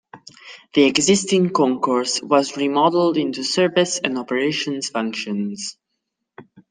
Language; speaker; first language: English; non-native, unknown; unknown